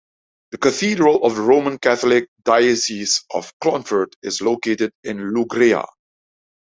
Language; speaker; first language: English; non-native, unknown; Dutch